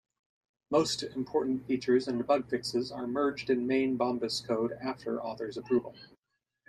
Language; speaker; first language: English; native; English